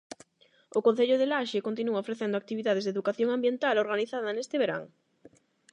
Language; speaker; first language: Galician; non-native, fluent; Spanish